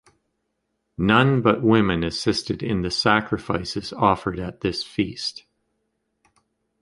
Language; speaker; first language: English; native; English